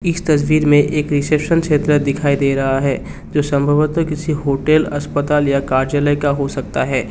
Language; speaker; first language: Hindi; non-native, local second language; Assamese